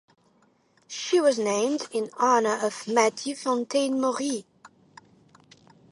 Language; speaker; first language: English; non-native, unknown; Ukrainian